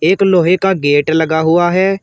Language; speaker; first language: Hindi; native; Hindi